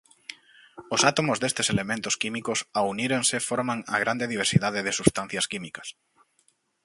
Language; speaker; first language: Galician; native; Galician